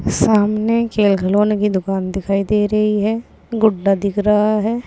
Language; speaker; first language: Hindi; native; Hindi